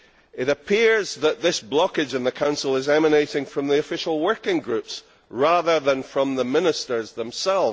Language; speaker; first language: English; native; English